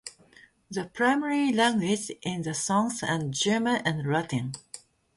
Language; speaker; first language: English; non-native, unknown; Japanese